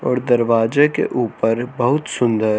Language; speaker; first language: Hindi; native; Hindi